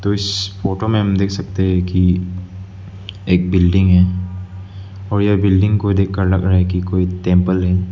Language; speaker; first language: Hindi; non-native, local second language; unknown